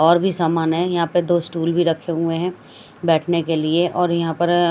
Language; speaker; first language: Hindi; non-native, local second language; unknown